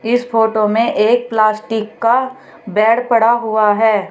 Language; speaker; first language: Hindi; native; Hindi